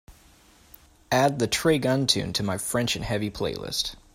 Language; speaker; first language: English; native; English